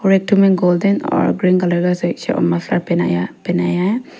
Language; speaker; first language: Hindi; non-native, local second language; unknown